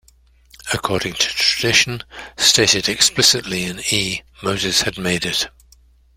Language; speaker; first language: English; native; English